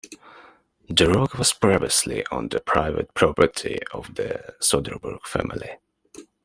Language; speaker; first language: English; non-native, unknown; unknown